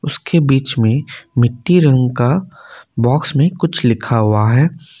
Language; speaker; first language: Hindi; non-native, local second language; Assamese